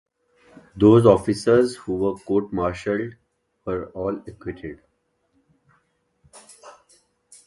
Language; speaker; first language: English; non-native, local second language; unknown